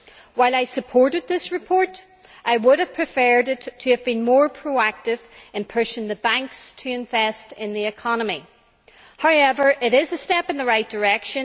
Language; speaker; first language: English; native; English